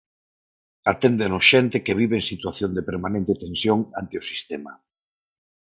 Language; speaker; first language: Galician; non-native, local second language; Spanish